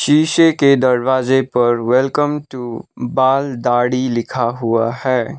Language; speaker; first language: Hindi; non-native, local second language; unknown